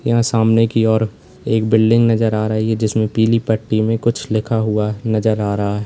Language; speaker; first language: Hindi; native; Hindi